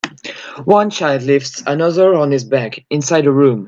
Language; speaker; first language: English; non-native, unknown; French